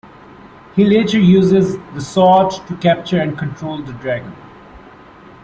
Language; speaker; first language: English; non-native, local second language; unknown